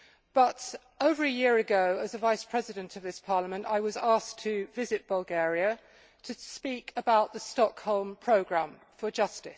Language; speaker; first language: English; native; English